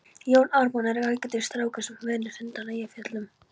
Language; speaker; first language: Icelandic; non-native, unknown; Polish